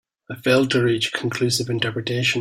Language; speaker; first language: English; native; English